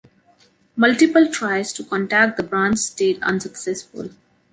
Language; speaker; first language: English; non-native, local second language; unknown